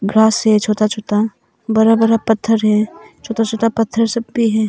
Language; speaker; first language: Hindi; early bilingual, other home language; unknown